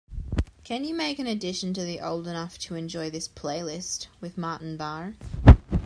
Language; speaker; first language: English; native; English